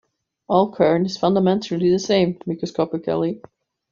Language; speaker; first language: English; non-native, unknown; German